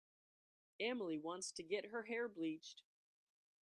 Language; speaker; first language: English; native; English